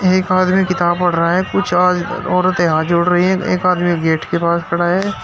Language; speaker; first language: Hindi; native; Hindi